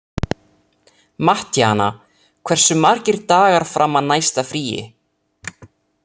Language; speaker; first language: Icelandic; non-native, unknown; Italian